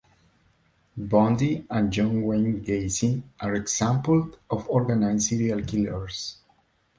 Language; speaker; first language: English; non-native, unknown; Spanish